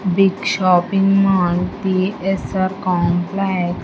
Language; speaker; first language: English; non-native, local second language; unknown